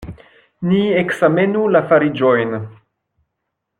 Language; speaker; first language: Esperanto; non-native, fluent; French